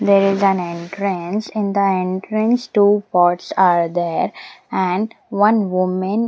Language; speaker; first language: English; non-native, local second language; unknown